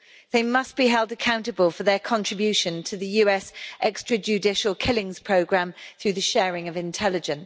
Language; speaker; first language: English; native; English